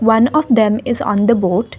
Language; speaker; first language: English; non-native, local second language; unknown